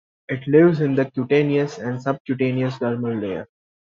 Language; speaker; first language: English; non-native, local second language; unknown